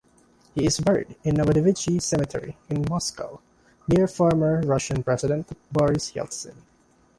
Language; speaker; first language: English; non-native, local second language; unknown